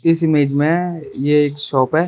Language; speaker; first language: Hindi; early bilingual, other home language; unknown